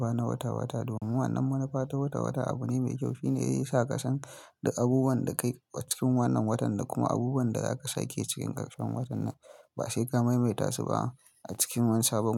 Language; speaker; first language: Hausa; native; Hausa